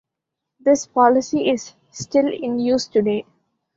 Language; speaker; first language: English; non-native, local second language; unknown